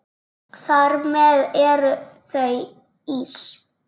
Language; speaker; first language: Icelandic; native; Icelandic